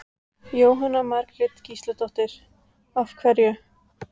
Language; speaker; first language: Icelandic; native; Icelandic